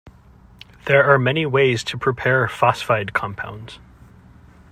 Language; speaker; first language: English; native; English